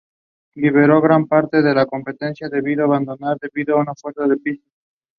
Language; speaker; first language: English; non-native, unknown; Spanish